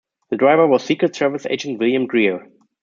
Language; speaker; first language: English; non-native, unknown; German